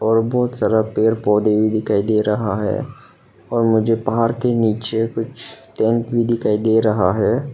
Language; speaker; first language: Hindi; non-native, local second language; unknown